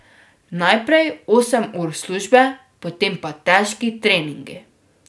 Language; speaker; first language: Slovenian; native; Slovenian